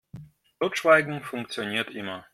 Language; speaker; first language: German; non-native, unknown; Russian